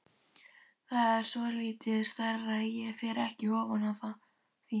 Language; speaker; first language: Icelandic; native; Icelandic